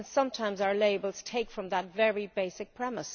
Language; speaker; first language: English; native; English